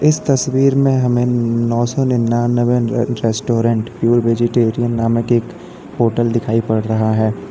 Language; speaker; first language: Hindi; native; Hindi